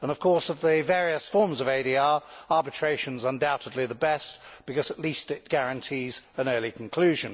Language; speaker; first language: English; native; English